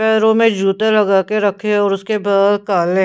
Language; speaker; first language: Hindi; non-native, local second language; Punjabi